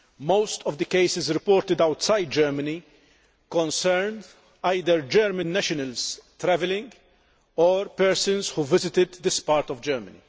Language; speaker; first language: English; non-native, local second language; Maltese